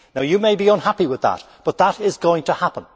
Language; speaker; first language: English; native; English